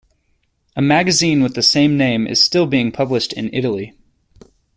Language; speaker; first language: English; native; English